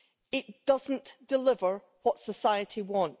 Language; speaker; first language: English; native; English